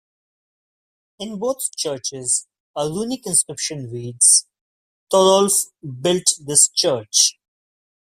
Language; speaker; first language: English; non-native, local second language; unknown